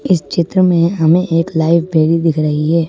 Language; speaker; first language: Hindi; native; Hindi